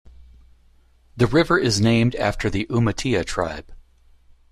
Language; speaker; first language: English; native; English